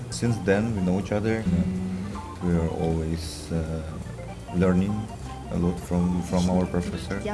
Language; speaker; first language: English; non-native, fluent; Russian